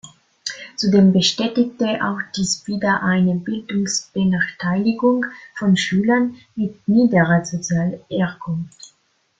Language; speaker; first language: German; non-native, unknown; Italian